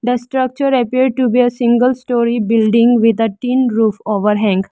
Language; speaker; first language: English; non-native, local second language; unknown